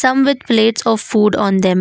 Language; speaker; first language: English; non-native, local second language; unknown